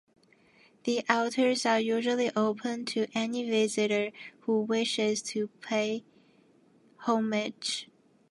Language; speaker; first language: English; non-native, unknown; Japanese